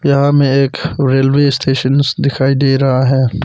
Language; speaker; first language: Hindi; non-native, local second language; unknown